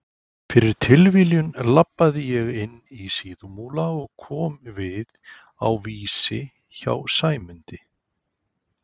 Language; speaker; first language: Icelandic; native; Icelandic